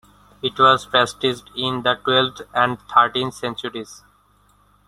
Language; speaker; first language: English; non-native, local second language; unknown